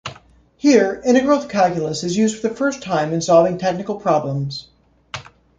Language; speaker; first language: English; native; English